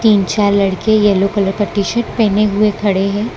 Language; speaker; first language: Hindi; non-native, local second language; Gujarati